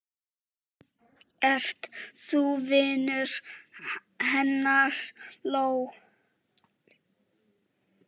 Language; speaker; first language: Icelandic; non-native, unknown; Czech